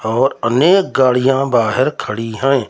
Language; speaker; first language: Hindi; native; Hindi